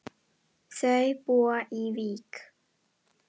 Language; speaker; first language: Icelandic; non-native, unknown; Indonesian